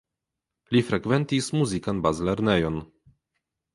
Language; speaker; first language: Esperanto; non-native, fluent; Polish